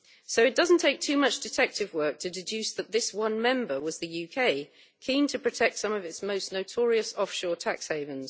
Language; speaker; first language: English; native; English